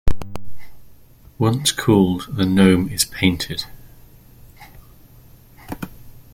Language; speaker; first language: English; native; English